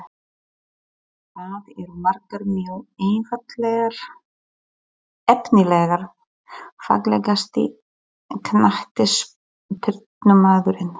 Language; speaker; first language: Icelandic; non-native, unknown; Polish